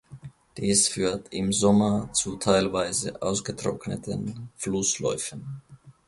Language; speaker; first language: German; non-native, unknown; Finnish